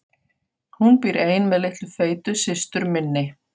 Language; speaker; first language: Icelandic; non-native, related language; Faroese